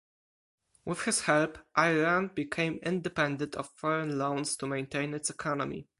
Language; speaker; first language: English; non-native, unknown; Polish